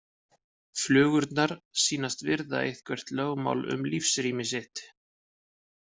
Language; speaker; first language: Icelandic; native; Icelandic